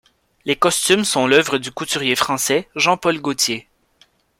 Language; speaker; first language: French; native; French